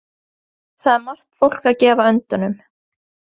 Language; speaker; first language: Icelandic; non-native, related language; Norwegian